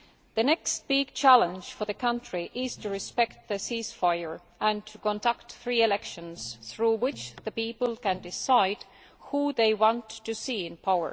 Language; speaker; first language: English; non-native, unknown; Estonian